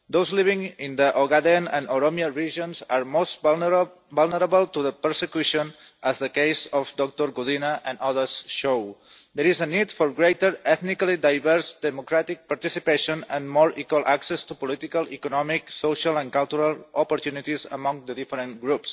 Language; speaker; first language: English; non-native, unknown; Catalan